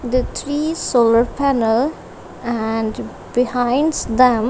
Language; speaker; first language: English; non-native, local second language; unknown